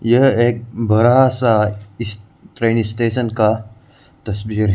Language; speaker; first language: Hindi; non-native, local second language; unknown